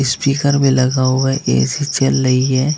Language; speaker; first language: Hindi; native; Hindi